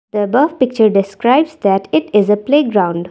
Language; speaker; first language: English; non-native, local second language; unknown